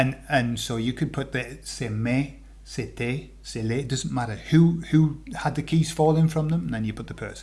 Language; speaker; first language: English; native; English